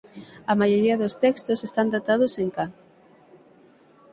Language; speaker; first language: Galician; native; Galician